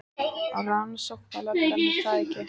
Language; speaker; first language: Icelandic; native; Icelandic